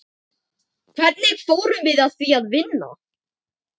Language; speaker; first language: Icelandic; native; Icelandic